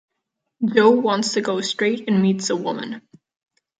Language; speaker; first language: English; non-native, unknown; Catalan